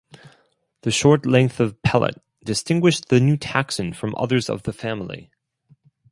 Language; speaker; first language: English; non-native, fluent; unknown